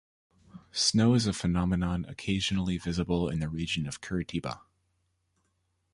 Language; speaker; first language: English; native; English